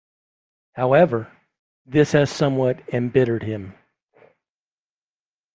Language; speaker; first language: English; native; English